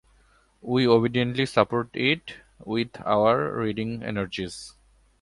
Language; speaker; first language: English; non-native, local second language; Bangla